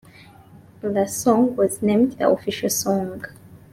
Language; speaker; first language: English; non-native, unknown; Ganda